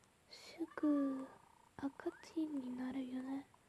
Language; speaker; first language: Japanese; non-native, learner; English